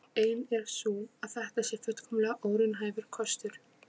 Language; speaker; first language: Icelandic; non-native, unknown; Polish